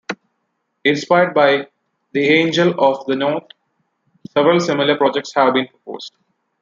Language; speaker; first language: English; non-native, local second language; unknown